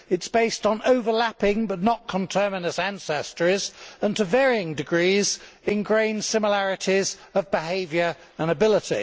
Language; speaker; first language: English; native; English